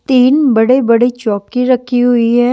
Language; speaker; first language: Hindi; native; Hindi